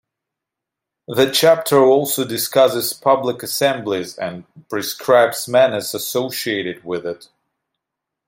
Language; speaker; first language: English; non-native, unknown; Russian